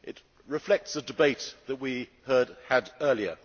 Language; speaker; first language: English; native; English